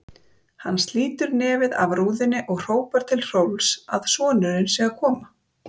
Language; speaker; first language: Icelandic; native; Icelandic